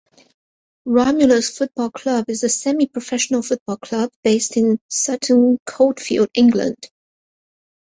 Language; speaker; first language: English; non-native, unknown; Chinese